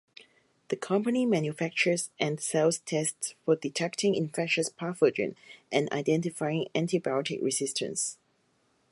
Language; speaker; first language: English; non-native, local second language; Cantonese